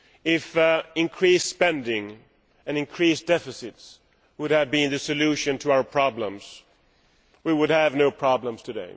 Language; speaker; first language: English; non-native, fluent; Swedish